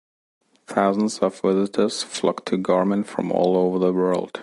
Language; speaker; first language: English; non-native, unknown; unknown